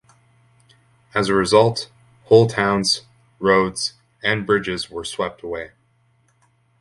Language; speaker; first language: English; native; English